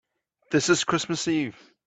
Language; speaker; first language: English; native; English